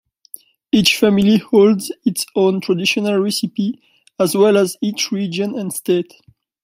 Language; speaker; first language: English; non-native, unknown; French